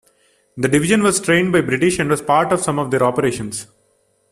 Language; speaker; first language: English; non-native, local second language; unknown